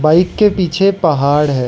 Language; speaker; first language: Hindi; non-native, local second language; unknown